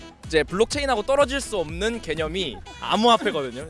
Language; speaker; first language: Korean; native; Korean